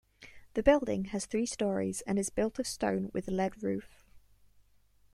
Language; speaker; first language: English; native; English